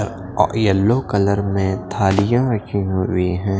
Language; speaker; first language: Hindi; non-native, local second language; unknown